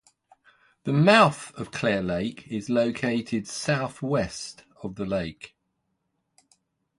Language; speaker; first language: English; native; English